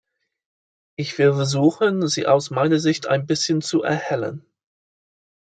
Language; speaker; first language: German; non-native, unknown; English